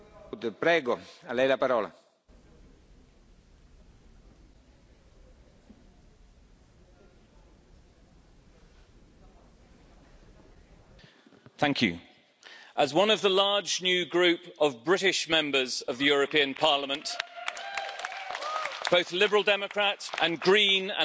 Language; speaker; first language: English; native; English